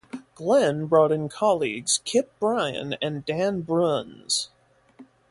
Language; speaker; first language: English; native; English